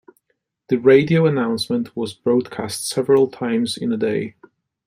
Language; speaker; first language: English; non-native, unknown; Polish